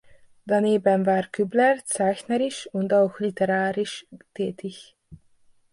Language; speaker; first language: German; non-native, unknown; Hungarian